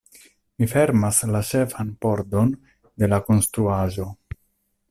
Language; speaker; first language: Esperanto; non-native, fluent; Italian